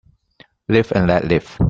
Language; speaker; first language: English; non-native, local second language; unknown